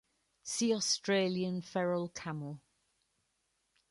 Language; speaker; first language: English; native; English